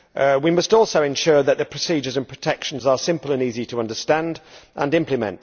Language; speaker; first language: English; native; English